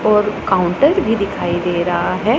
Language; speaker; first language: Hindi; non-native, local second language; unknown